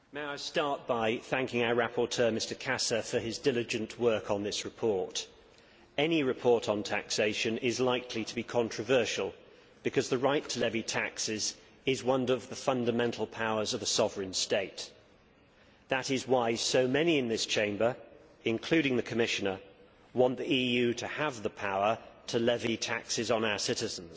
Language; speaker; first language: English; native; English